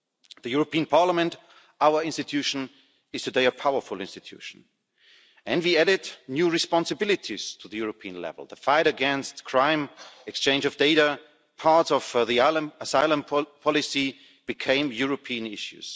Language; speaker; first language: English; non-native, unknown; German